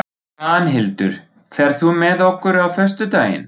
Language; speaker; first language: Icelandic; non-native, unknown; German